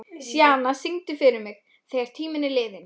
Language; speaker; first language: Icelandic; non-native, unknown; Polish